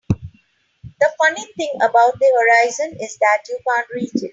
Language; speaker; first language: English; non-native, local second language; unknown